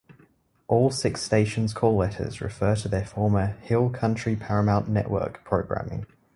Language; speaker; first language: English; native; English